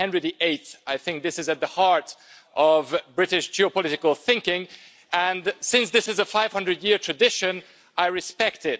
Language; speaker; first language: English; non-native, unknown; Hungarian